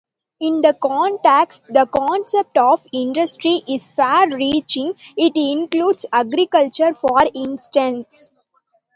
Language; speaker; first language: English; non-native, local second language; Tamil